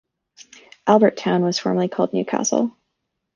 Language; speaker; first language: English; native; English